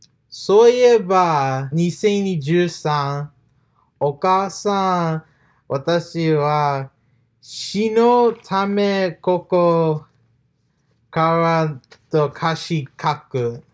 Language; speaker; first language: Japanese; non-native, learner; English